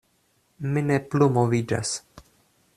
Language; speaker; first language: Esperanto; non-native, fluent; Russian